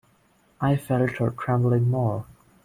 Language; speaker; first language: English; non-native, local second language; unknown